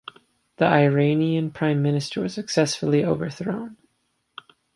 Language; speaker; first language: English; native; English